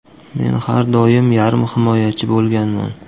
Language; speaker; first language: Uzbek; native; Uzbek